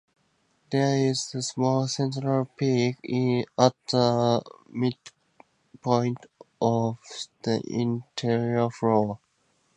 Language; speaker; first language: English; native; English